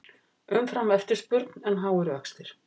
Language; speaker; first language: Icelandic; native; Icelandic